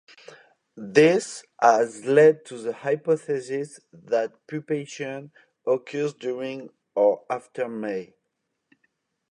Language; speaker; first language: English; non-native, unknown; French